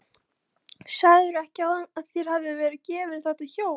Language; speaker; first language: Icelandic; non-native, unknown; Polish